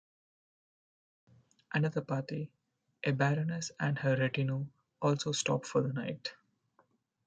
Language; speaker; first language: English; non-native, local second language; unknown